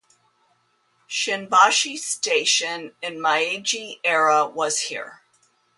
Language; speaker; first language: English; native; English